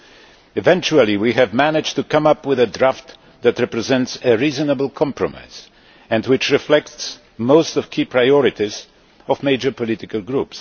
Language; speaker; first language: English; non-native, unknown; Polish